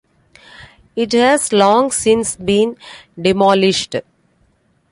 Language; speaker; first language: English; non-native, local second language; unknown